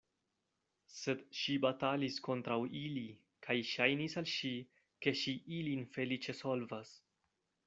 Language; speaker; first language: Esperanto; non-native, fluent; Spanish